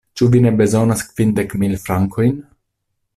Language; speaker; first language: Esperanto; non-native, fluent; Italian